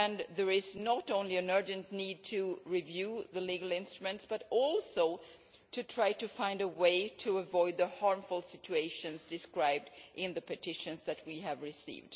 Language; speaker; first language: English; non-native, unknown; Swedish